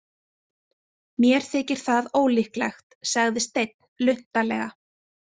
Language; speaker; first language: Icelandic; native; Icelandic